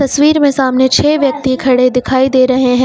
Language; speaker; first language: Hindi; native; Hindi